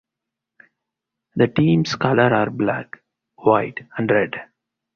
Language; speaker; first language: English; non-native, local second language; Tamil